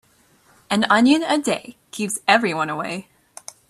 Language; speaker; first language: English; native; English